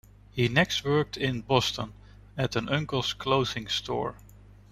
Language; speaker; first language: English; non-native, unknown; Dutch